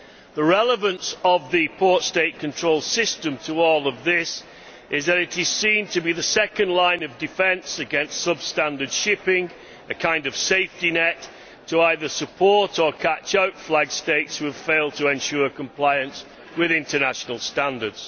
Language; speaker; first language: English; native; English